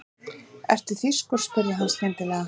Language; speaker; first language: Icelandic; native; Icelandic